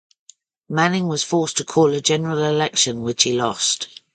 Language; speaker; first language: English; native; English